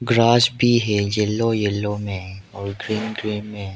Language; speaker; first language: Hindi; non-native, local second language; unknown